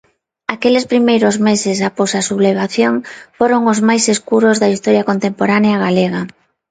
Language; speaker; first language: Galician; non-native, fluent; Spanish